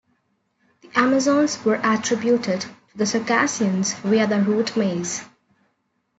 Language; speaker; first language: English; non-native, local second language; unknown